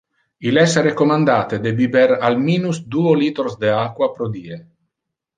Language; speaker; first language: Interlingua; non-native, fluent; Italian